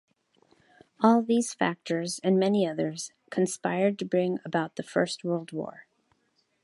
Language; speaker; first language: English; native; English